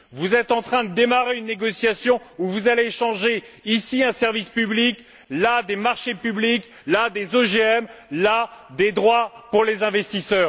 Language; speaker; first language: French; native; French